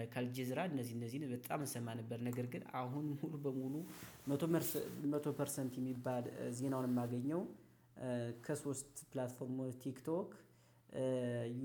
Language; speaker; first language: Amharic; native; Amharic